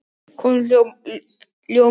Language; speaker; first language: Icelandic; non-native, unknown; Polish